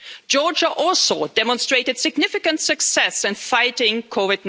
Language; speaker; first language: English; non-native, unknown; German